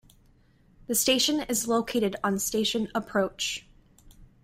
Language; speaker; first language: English; native; English